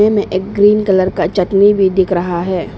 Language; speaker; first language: Hindi; non-native, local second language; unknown